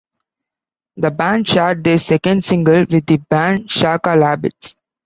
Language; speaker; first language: English; non-native, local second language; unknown